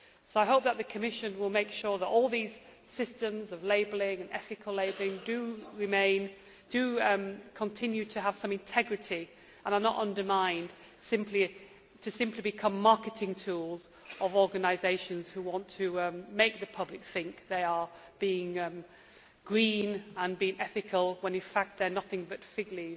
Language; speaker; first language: English; native; English